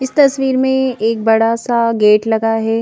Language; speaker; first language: Hindi; native; Hindi